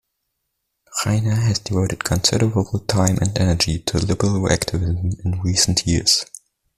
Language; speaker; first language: English; non-native, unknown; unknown